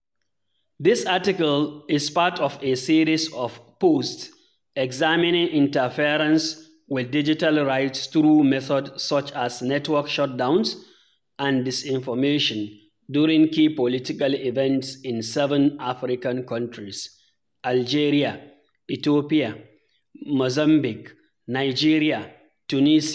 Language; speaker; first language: English; non-native, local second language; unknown